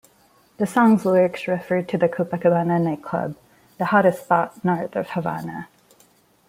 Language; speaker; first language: English; non-native, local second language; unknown